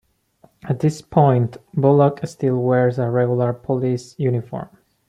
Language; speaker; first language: English; non-native, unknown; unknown